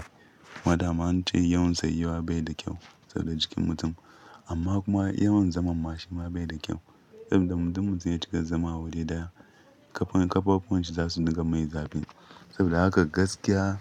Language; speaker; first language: Hausa; non-native, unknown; Yoruba